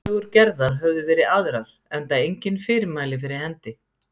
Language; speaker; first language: Icelandic; native; Icelandic